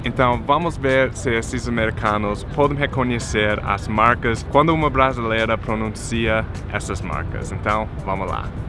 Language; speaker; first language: Portuguese; non-native, fluent; English